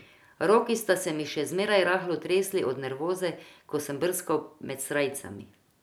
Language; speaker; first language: Slovenian; non-native, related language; Croatian